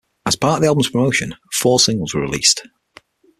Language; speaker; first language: English; native; English